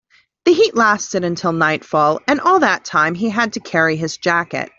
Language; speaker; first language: English; native; English